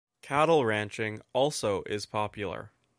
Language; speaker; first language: English; native; English